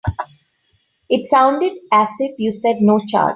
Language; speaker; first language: English; non-native, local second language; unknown